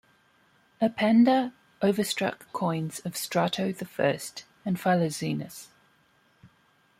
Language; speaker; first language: English; native; English